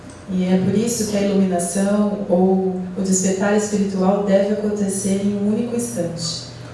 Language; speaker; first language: Portuguese; native; Portuguese